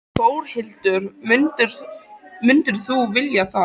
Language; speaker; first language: Icelandic; native; Icelandic